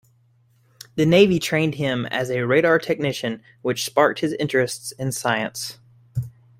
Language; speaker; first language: English; native; English